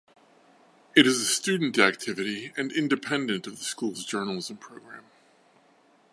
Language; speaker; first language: English; native; English